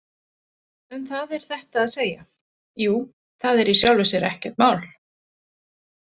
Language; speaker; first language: Icelandic; native; Icelandic